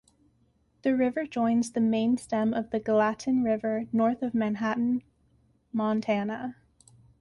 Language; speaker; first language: English; native; English